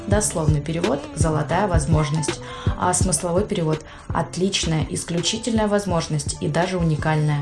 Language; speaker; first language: Russian; native; Russian